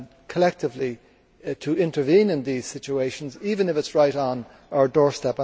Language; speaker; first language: English; native; English